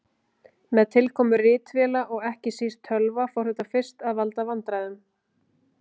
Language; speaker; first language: Icelandic; native; Icelandic